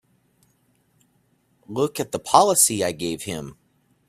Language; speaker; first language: English; native; English